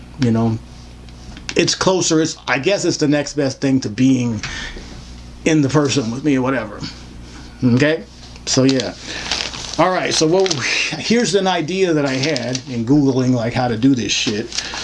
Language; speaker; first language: English; native; English